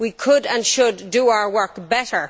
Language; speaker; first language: English; native; English